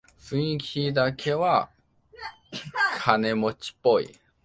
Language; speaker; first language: Japanese; non-native, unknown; Chinese